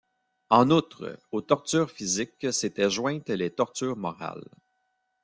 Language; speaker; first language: French; native; French